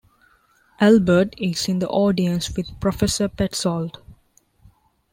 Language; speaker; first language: English; non-native, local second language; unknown